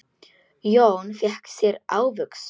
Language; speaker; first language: Icelandic; non-native, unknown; Polish